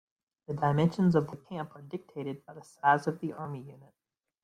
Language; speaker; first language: English; native; English